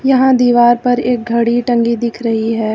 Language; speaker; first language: Hindi; native; Hindi